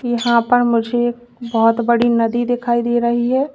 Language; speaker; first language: Hindi; native; Hindi